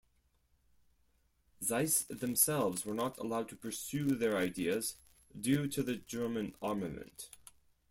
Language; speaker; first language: English; non-native, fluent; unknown